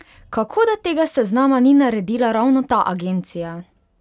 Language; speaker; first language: Slovenian; non-native, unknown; Hungarian